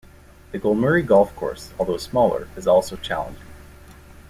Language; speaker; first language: English; native; English